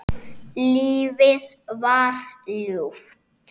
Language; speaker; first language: Icelandic; native; Icelandic